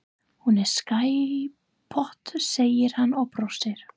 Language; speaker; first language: Icelandic; non-native, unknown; English